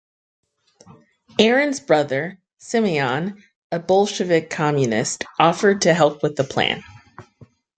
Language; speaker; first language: English; native; English